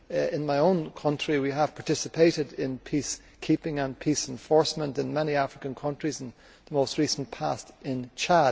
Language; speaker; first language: English; native; English